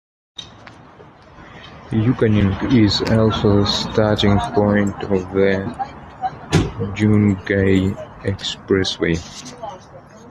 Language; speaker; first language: English; non-native, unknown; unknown